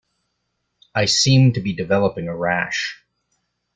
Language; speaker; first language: English; native; English